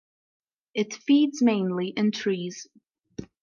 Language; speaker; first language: English; non-native, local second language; Maltese